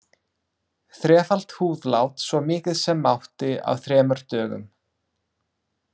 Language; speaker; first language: Icelandic; non-native, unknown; English